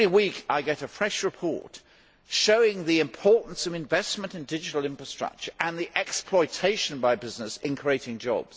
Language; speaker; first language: English; native; English